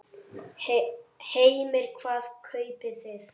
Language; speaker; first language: Icelandic; native; Icelandic